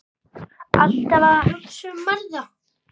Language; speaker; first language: Icelandic; native; Icelandic